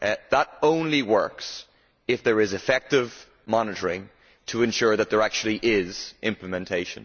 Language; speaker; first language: English; native; English